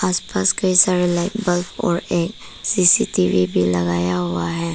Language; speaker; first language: Hindi; early bilingual, other home language; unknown